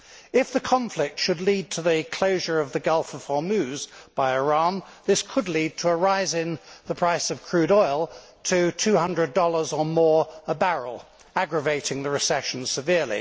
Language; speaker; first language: English; native; English